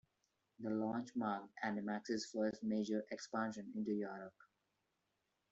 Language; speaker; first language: English; non-native, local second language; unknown